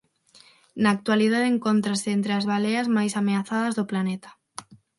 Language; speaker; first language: Galician; non-native, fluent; Spanish